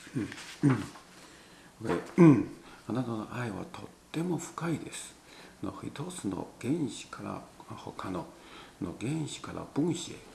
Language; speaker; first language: Japanese; non-native, fluent; Chinese